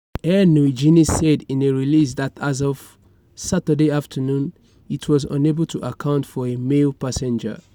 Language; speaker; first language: English; non-native, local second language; Yoruba